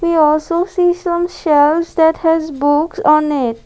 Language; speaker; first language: English; non-native, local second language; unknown